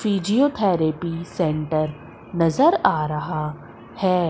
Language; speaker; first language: Hindi; native; Hindi